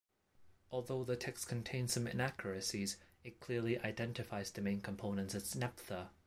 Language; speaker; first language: English; non-native, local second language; Cantonese